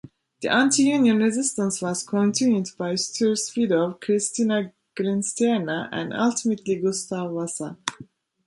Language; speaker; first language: English; native; English